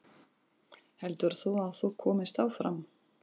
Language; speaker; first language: Icelandic; non-native, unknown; Russian